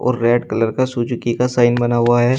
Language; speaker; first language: Hindi; native; Hindi